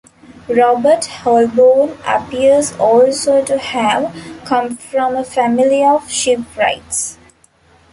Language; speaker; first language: English; non-native, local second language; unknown